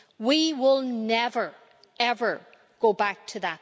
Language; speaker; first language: English; native; English